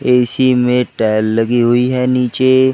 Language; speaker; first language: Hindi; native; Hindi